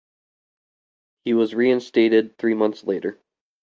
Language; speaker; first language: English; native; English